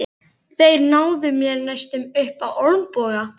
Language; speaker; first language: Icelandic; native; Icelandic